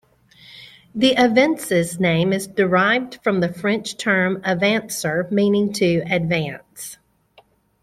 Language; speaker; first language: English; native; English